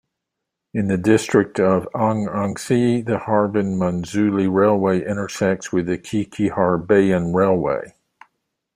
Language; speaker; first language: English; native; English